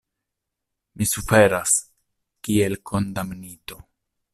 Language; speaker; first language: Esperanto; non-native, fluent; Italian